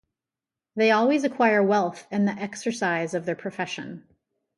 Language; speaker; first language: English; native; English